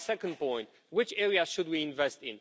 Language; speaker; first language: English; non-native, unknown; Romanian